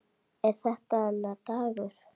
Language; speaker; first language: Icelandic; native; Icelandic